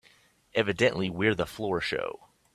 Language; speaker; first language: English; native; English